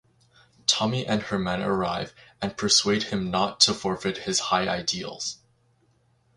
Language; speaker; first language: English; native; English